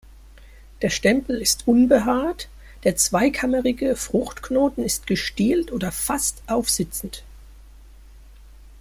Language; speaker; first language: German; native; German